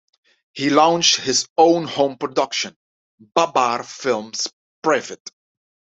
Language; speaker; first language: English; non-native, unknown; Dutch